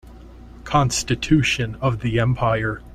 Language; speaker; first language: English; native; English